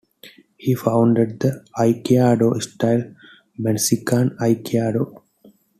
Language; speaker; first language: English; non-native, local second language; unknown